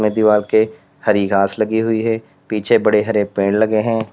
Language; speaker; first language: Hindi; native; Hindi